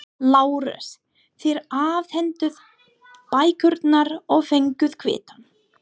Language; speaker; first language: Icelandic; non-native, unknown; English